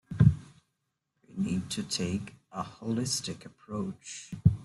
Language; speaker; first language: English; non-native, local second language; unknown